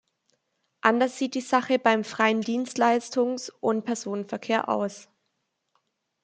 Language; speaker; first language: German; native; German